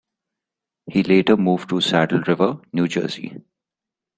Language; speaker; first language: English; non-native, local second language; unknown